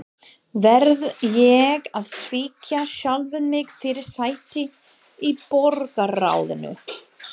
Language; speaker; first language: Icelandic; non-native, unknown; English